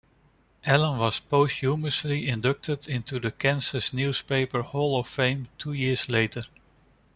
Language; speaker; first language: English; non-native, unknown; Dutch